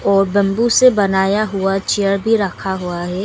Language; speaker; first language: Hindi; early bilingual, other home language; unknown